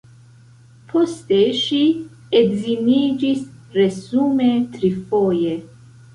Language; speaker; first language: Esperanto; non-native, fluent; Central Kurdish